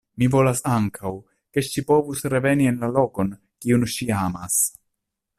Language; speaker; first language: Esperanto; non-native, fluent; Italian